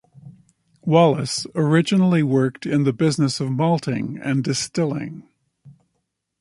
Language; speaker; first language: English; native; English